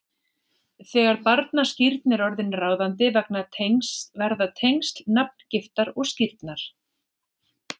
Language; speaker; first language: Icelandic; native; Icelandic